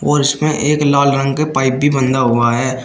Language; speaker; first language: Hindi; native; Hindi